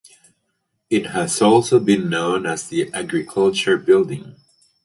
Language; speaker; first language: English; native; English